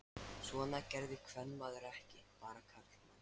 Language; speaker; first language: Icelandic; non-native, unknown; Lithuanian